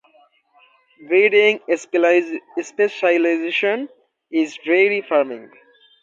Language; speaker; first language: English; non-native, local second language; Bangla